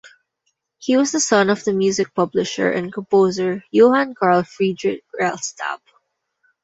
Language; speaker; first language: English; non-native, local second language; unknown